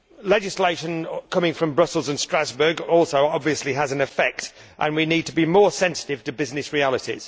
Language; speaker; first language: English; native; English